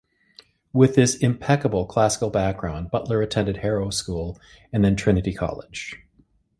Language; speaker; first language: English; native; English